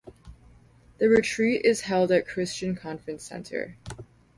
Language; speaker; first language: English; native; English